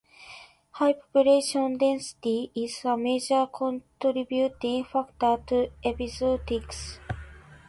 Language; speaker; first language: English; non-native, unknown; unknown